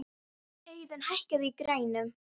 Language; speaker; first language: Icelandic; non-native, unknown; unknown